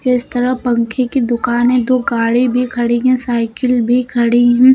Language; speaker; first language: Hindi; native; Hindi